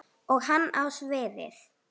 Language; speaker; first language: Icelandic; native; Icelandic